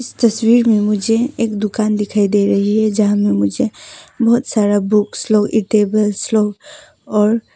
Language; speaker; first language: Hindi; non-native, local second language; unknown